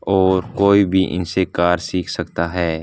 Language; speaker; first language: Hindi; non-native, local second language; Punjabi